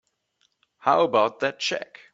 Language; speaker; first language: English; non-native, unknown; German